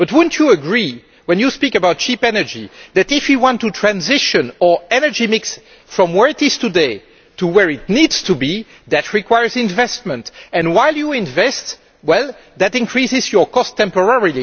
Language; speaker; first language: English; non-native, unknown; French